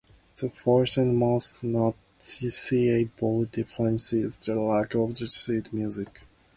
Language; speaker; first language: English; non-native, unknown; Japanese